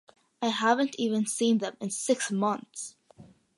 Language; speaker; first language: English; early bilingual, other home language; Malayalam